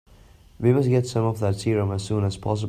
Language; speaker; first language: English; non-native, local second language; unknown